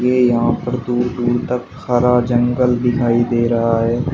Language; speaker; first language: Hindi; native; Hindi